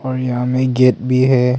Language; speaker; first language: Hindi; non-native, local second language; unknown